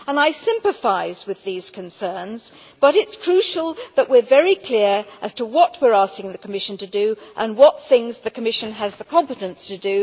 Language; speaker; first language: English; native; English